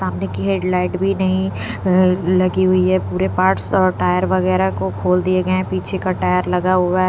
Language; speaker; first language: Hindi; non-native, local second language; Punjabi